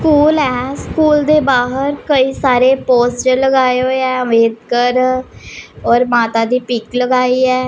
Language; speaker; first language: Hindi; non-native, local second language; Punjabi